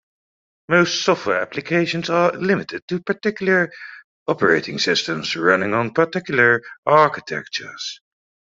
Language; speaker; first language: English; native; English